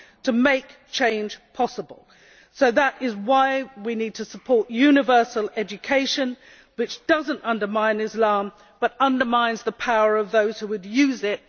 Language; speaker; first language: English; native; English